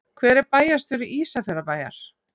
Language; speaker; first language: Icelandic; native; Icelandic